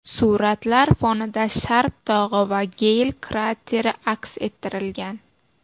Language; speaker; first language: Uzbek; native; Uzbek